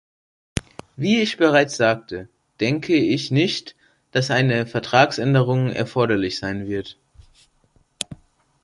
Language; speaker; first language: German; native; German